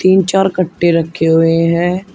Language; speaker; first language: Hindi; native; Hindi